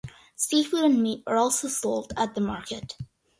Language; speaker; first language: English; early bilingual, other home language; Malayalam